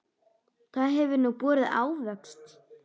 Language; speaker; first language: Icelandic; native; Icelandic